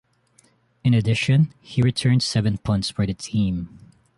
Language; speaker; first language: English; non-native, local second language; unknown